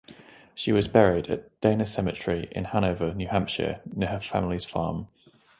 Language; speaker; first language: English; native; English